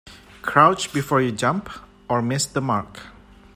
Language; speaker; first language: English; non-native, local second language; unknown